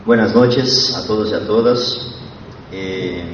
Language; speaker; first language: Spanish; non-native, related language; Portuguese